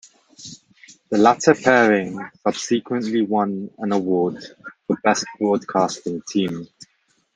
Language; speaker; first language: English; native; English